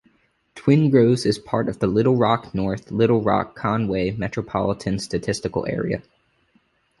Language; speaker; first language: English; native; English